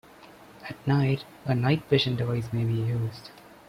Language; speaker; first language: English; non-native, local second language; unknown